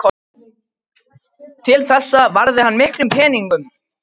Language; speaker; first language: Icelandic; non-native, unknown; Macedonian